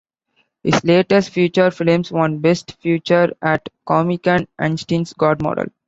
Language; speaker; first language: English; non-native, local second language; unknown